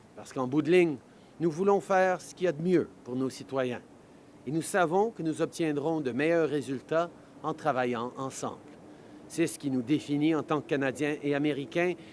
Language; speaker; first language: French; early bilingual, heritage; French